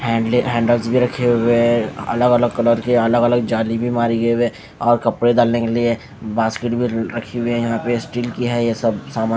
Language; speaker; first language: Hindi; native; Hindi